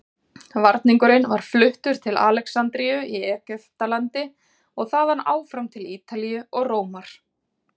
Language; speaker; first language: Icelandic; native; Icelandic